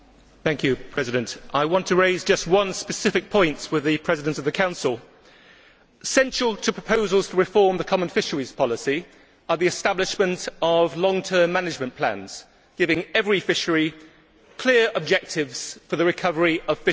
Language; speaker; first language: English; native; English